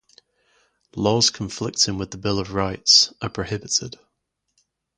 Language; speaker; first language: English; native; English